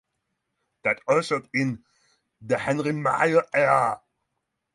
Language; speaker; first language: English; non-native, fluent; Norwegian